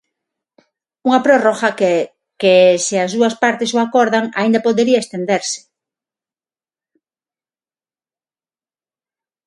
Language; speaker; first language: Galician; non-native, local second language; Spanish